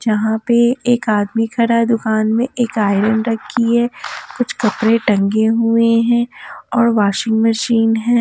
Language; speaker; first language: Hindi; native; Hindi